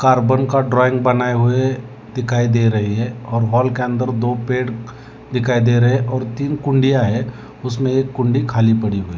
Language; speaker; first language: Hindi; non-native, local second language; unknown